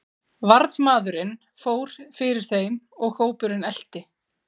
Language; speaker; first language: Icelandic; native; Icelandic